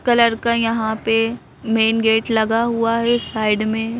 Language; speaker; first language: Hindi; native; Hindi